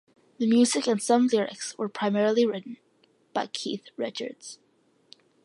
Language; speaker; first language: English; early bilingual, other home language; Malayalam